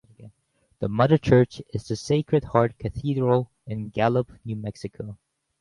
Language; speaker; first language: English; native; English